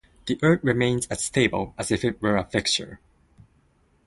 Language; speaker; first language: English; non-native, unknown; Japanese